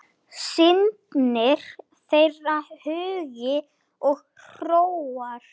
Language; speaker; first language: Icelandic; native; Icelandic